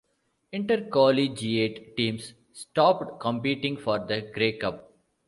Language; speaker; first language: English; non-native, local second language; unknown